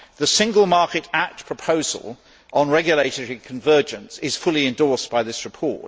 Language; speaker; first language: English; native; English